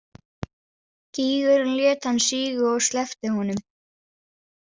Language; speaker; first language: Icelandic; non-native, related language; Danish